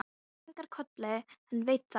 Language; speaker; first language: Icelandic; non-native, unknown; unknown